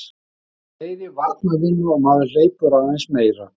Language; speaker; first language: Icelandic; native; Icelandic